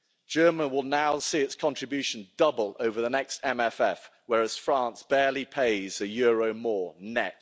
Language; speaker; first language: English; native; English